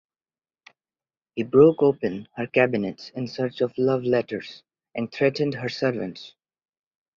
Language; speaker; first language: English; non-native, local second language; Bangla